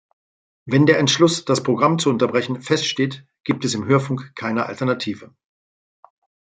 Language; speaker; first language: German; native; German